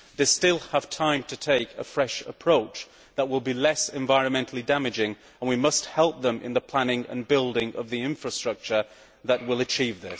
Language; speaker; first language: English; native; English